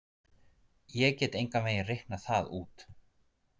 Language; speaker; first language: Icelandic; native; Icelandic